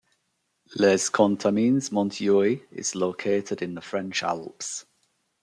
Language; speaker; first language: English; native; English